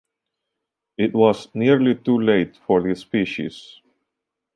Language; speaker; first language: English; non-native, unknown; Italian